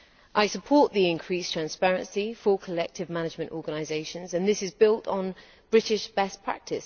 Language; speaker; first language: English; native; English